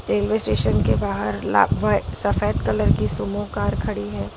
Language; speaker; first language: Hindi; non-native, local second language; Gujarati